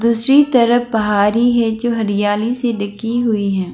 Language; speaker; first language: Hindi; non-native, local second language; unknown